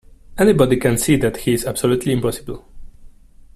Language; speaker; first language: English; non-native, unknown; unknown